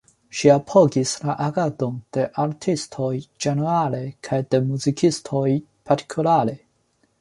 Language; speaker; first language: Esperanto; non-native, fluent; Chinese